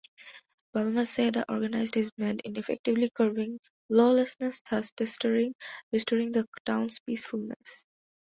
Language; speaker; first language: English; non-native, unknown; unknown